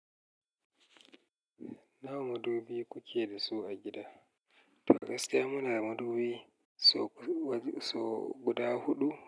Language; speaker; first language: Hausa; native; Hausa